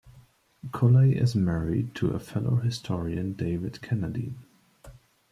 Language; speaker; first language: English; native; English